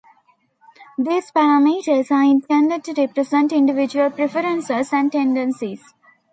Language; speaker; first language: English; non-native, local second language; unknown